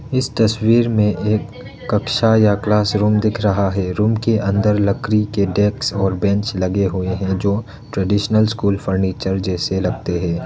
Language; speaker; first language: Hindi; non-native, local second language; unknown